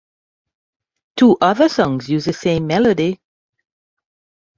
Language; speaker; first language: English; non-native, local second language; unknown